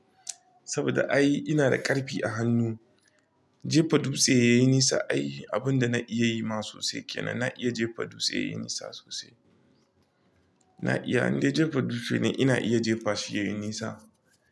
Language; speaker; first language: Hausa; non-native, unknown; Igbo